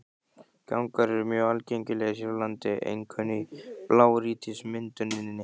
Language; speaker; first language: Icelandic; native; Icelandic